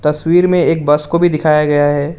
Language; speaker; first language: Hindi; non-native, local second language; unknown